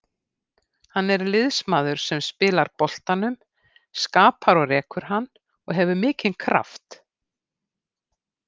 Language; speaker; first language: Icelandic; native; Icelandic